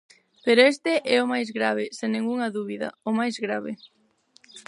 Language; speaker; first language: Galician; non-native, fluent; Spanish